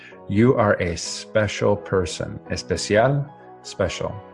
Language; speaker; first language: English; native; English